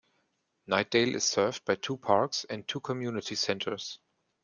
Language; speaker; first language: English; non-native, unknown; German